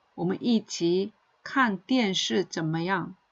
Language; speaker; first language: Chinese; non-native, fluent; Korean